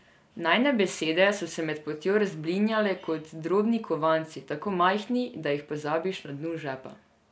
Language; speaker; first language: Slovenian; non-native, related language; Serbian